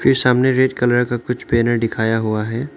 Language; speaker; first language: Hindi; non-native, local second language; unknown